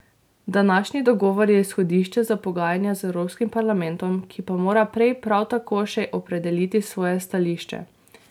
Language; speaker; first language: Slovenian; native; Slovenian